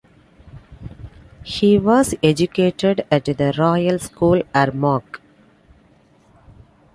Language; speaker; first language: English; non-native, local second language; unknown